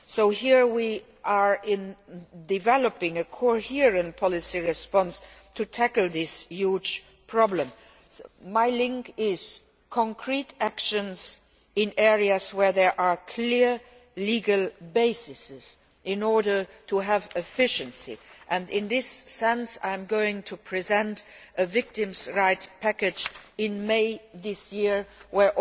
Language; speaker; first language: English; non-native, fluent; Luxembourgish